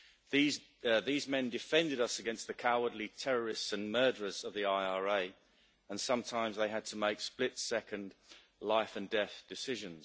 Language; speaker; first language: English; native; English